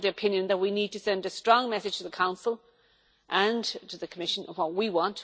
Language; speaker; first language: English; native; English